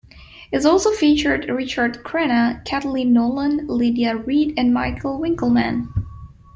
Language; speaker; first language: English; non-native, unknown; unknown